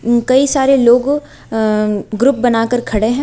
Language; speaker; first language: Hindi; native; Hindi